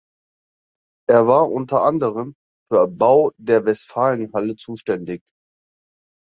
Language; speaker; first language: German; early bilingual, other home language; Turkish